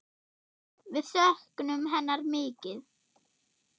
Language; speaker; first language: Icelandic; non-native, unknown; German